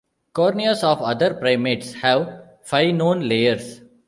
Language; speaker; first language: English; non-native, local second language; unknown